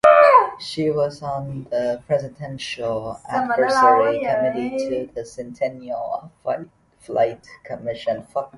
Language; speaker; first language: English; non-native, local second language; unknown